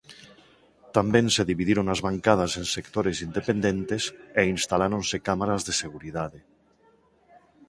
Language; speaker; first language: Galician; non-native, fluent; Spanish